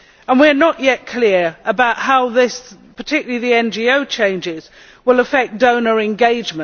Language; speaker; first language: English; native; English